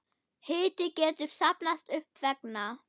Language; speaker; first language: Icelandic; non-native, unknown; German